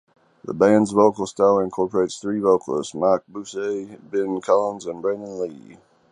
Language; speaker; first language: English; native; English